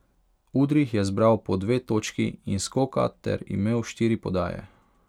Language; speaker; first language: Slovenian; non-native, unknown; Hungarian